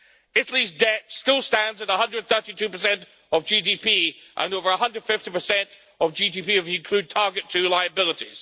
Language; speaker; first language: English; native; English